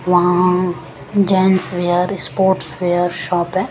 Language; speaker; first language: Hindi; non-native, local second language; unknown